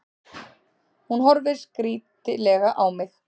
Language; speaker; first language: Icelandic; native; Icelandic